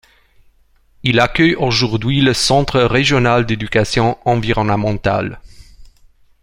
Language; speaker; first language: French; non-native, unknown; Romanian